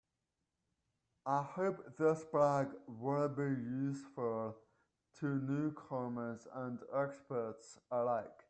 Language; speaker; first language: English; native; English